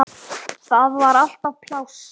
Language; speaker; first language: Icelandic; native; Icelandic